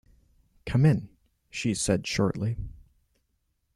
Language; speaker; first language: English; native; English